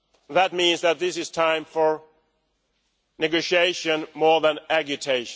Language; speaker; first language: English; non-native, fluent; Swedish